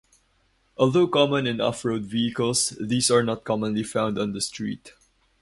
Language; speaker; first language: English; non-native, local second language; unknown